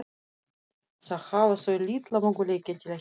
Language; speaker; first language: Icelandic; non-native, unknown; Russian